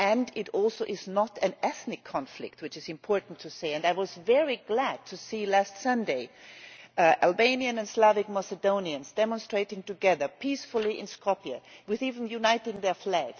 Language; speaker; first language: English; non-native, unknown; German